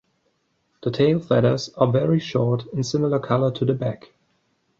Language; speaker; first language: English; non-native, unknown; German